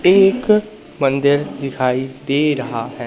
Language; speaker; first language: Hindi; native; Hindi